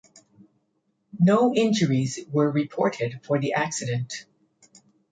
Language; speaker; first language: English; native; English